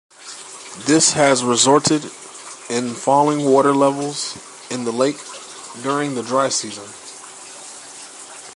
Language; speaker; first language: English; native; English